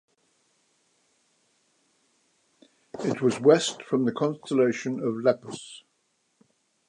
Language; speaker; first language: English; native; English